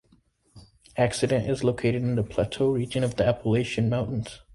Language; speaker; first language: English; native; English